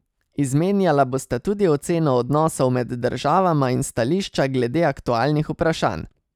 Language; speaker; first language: Slovenian; native; Slovenian